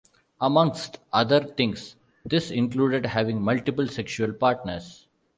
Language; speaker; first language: English; non-native, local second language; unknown